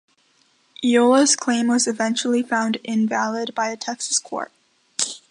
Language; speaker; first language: English; native; English